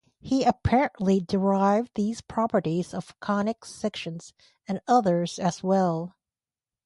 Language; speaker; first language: English; native; English